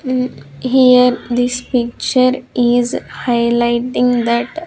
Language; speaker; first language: English; non-native, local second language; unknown